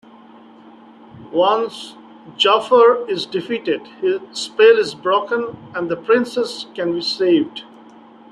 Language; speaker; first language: English; non-native, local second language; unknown